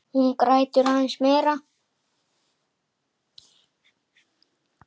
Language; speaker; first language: Icelandic; native; Icelandic